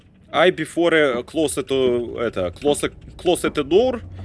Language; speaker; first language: English; non-native, learner; Russian